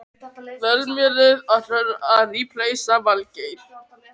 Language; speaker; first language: Icelandic; non-native, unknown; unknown